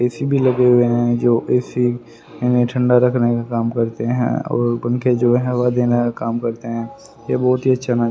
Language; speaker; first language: Hindi; native; Hindi